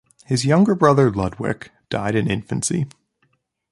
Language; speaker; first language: English; native; English